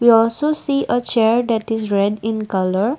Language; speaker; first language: English; non-native, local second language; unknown